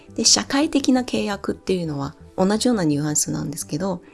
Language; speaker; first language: Japanese; non-native, fluent; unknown